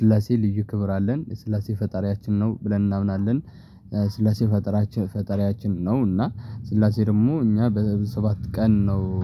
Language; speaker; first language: Amharic; non-native, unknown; Tigrinya